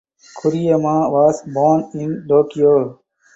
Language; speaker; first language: English; non-native, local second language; Tamil